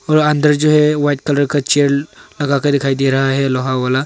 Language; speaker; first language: Hindi; non-native, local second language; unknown